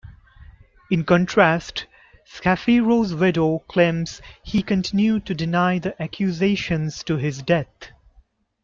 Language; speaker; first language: English; non-native, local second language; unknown